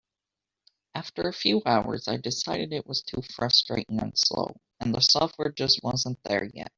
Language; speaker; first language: English; native; English